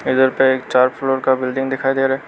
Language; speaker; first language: Hindi; non-native, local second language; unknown